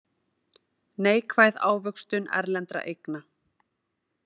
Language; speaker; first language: Icelandic; native; Icelandic